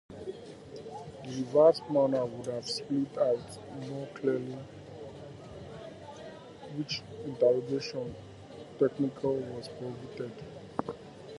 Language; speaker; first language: English; native; English